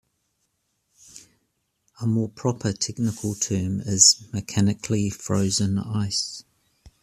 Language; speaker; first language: English; native; English